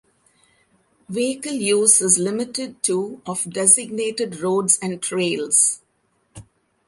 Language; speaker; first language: English; non-native, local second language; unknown